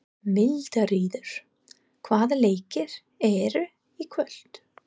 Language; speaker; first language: Icelandic; non-native, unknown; English